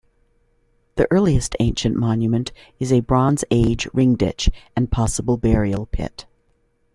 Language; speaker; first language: English; native; English